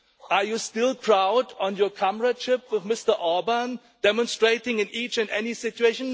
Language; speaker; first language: English; non-native, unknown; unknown